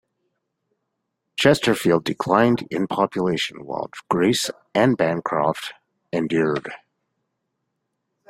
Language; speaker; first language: English; native; English